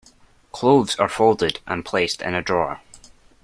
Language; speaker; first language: English; native; English